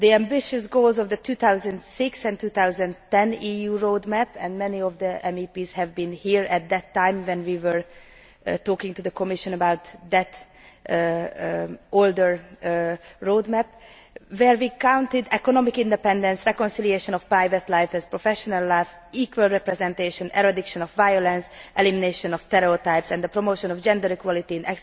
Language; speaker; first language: English; non-native, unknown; Hungarian